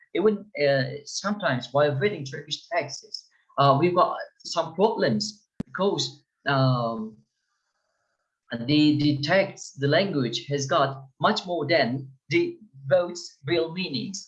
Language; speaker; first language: English; non-native, fluent; Turkish